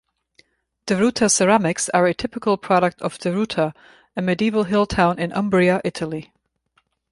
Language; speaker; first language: English; non-native, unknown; German